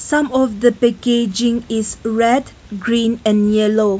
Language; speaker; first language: English; non-native, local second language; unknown